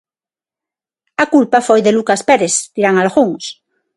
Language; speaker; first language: Galician; non-native, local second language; Spanish